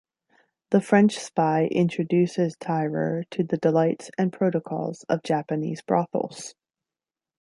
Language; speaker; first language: English; native; English